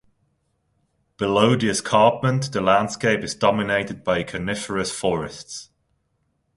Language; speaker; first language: English; non-native, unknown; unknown